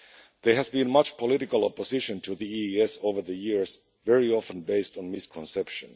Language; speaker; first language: English; non-native, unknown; Finnish